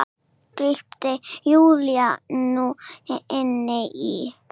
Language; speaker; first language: Icelandic; non-native, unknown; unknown